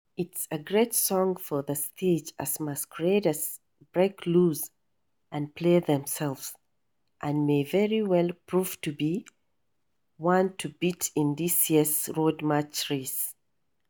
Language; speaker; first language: English; non-native, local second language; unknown